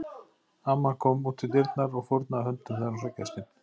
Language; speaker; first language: Icelandic; native; Icelandic